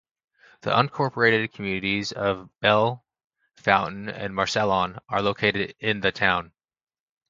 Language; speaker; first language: English; native; English